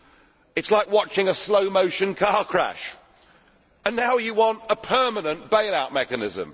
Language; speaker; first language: English; native; English